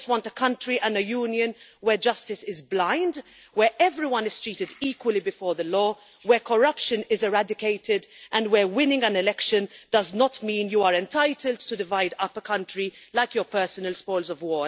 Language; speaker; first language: English; non-native, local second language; Maltese